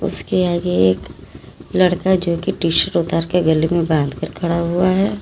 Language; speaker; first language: Hindi; native; Hindi